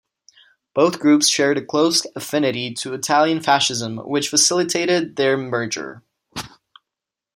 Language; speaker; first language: English; non-native, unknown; Czech